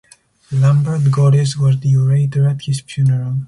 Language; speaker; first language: English; non-native, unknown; Spanish